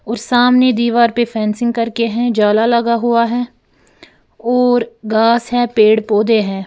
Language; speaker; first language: Hindi; native; Hindi